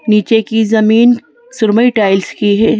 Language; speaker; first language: Hindi; native; Hindi